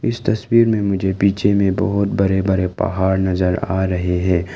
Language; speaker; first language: Hindi; non-native, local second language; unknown